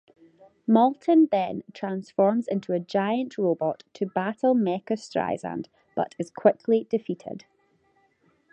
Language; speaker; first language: English; native; English